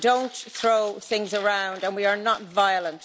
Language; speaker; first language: English; native; English